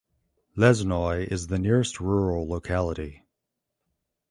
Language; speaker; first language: English; native; English